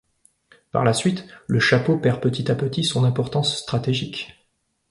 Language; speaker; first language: French; native; French